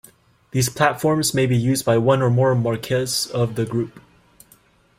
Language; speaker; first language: English; native; English